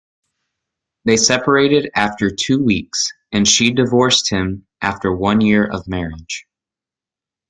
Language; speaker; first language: English; native; English